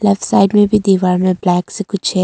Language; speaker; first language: Hindi; early bilingual, other home language; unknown